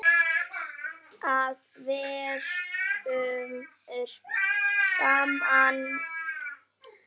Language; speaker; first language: Icelandic; native; Icelandic